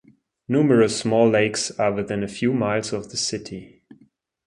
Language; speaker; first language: English; non-native, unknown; German